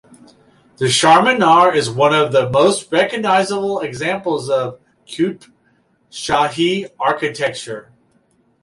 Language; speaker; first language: English; native; English